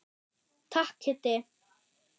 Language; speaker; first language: Icelandic; non-native, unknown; German